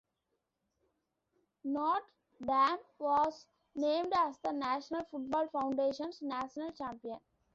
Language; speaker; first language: English; non-native, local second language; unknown